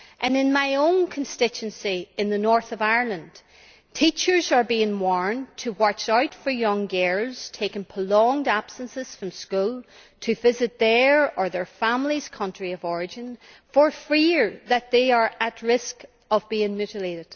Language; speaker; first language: English; native; English